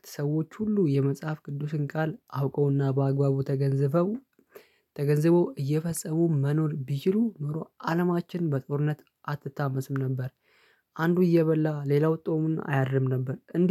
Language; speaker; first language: Amharic; non-native, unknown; Oromo